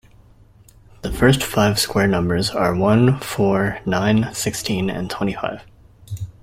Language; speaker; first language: English; native; English